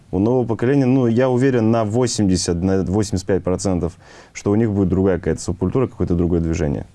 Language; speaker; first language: Russian; native; Russian